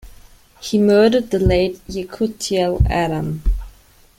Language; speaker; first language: English; non-native, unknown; German